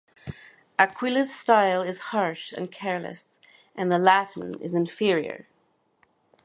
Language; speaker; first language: English; native; English